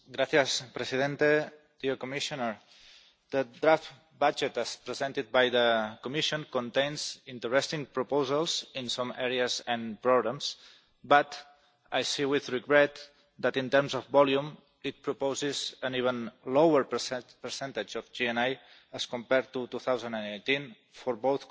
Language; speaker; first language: English; non-native, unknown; Catalan